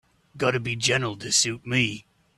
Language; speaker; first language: English; native; English